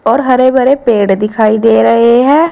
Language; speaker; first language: Hindi; native; Hindi